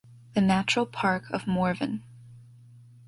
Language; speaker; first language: English; native; English